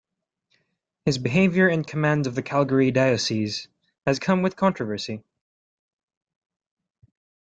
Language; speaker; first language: English; non-native, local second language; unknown